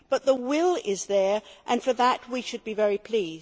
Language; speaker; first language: English; native; English